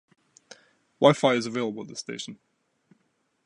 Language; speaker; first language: English; native; English